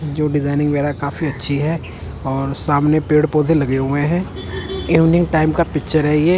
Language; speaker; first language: Hindi; non-native, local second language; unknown